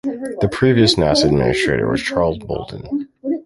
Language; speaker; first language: English; native; English